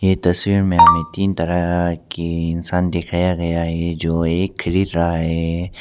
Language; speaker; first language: Hindi; non-native, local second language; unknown